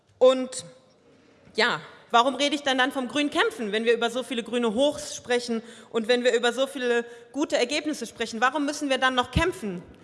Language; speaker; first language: German; early bilingual, other home language; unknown